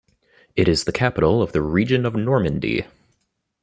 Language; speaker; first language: English; native; English